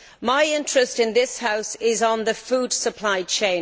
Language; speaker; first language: English; native; English